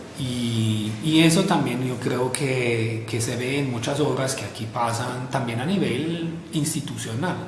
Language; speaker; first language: Spanish; non-native, fluent; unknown